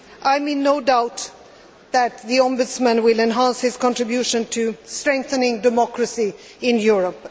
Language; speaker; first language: English; non-native, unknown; Swedish